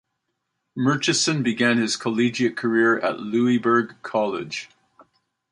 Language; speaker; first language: English; native; English